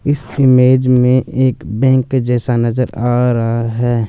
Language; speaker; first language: Hindi; non-native, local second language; Punjabi